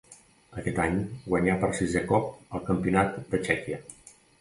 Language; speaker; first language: Catalan; native; Catalan